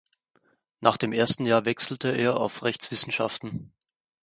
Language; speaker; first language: German; native; German